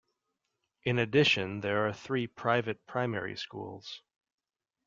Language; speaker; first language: English; native; English